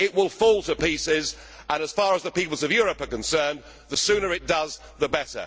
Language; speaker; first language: English; native; English